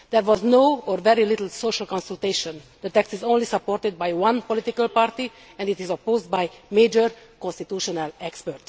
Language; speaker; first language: English; non-native, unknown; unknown